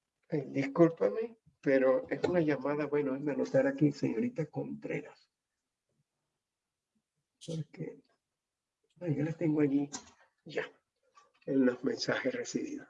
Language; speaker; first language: Spanish; native; Spanish